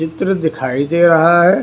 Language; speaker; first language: Hindi; non-native, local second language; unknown